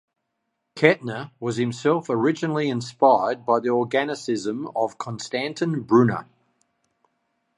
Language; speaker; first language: English; native; English